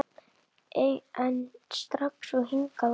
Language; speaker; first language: Icelandic; native; Icelandic